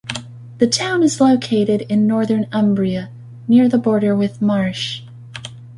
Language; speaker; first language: English; native; English